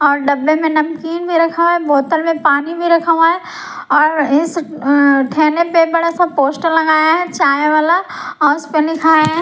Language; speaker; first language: Hindi; non-native, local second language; Punjabi